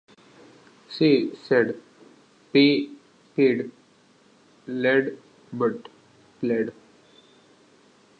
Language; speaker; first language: English; non-native, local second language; Marathi